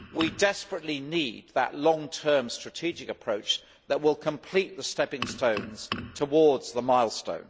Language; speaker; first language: English; native; English